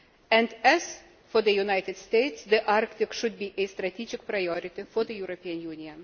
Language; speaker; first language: English; non-native, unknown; Lithuanian